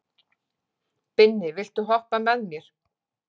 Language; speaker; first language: Icelandic; native; Icelandic